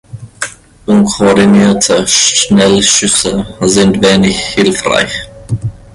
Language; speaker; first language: German; non-native, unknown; Finnish